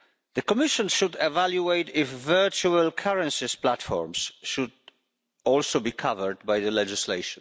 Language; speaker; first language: English; non-native, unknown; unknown